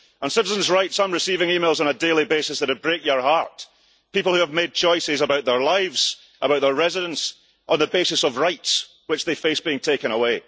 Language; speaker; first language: English; early bilingual, heritage; English